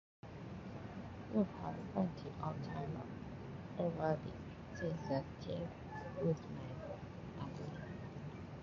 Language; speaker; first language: English; non-native, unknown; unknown